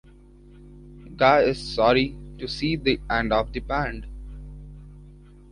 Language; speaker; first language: English; non-native, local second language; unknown